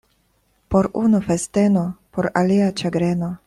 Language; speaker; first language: Esperanto; non-native, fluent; Russian